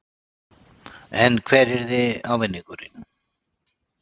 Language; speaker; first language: Icelandic; native; Icelandic